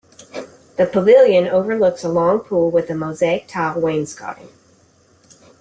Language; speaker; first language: English; native; English